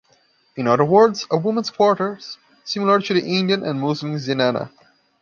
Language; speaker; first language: English; non-native, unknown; Portuguese